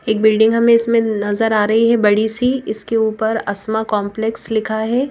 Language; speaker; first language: Hindi; native; Hindi